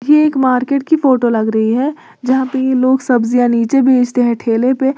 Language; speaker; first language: Hindi; native; Hindi